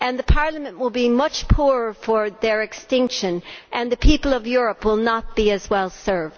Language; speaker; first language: English; native; English